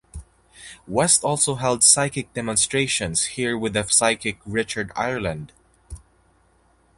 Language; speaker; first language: English; non-native, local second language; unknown